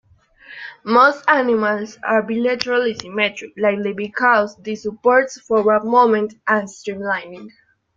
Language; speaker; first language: English; non-native, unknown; Spanish